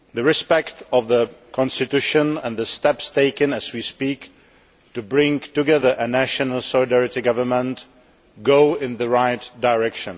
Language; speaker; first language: English; non-native, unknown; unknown